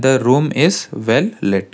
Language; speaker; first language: English; non-native, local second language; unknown